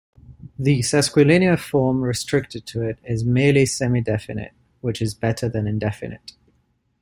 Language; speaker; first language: English; non-native, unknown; Ligurian